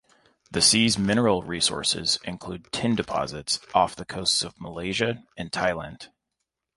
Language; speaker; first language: English; native; English